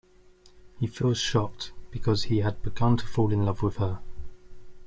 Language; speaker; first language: English; native; English